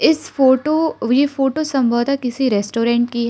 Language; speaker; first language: Hindi; non-native, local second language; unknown